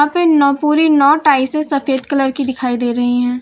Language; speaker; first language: Hindi; non-native, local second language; Gujarati